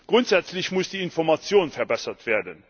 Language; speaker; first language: German; non-native, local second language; Luxembourgish